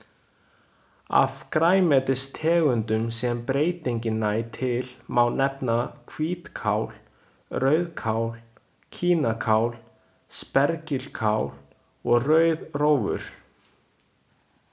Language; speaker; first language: Icelandic; non-native, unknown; Chinese